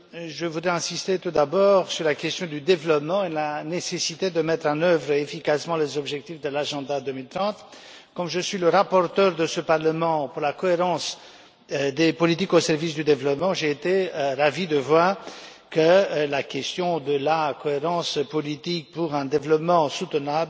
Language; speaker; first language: French; non-native, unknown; Romanian